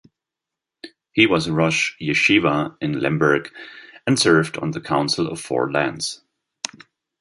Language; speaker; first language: English; non-native, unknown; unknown